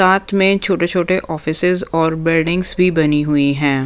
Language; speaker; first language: Hindi; non-native, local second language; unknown